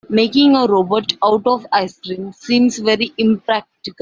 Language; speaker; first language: English; native; English